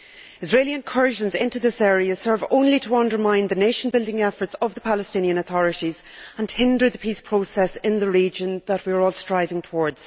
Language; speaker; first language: English; native; English